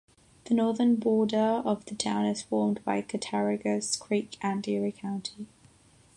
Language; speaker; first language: English; non-native, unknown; Catalan